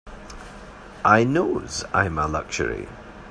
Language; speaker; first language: English; native; English